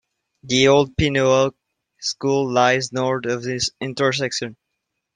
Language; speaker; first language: English; non-native, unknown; French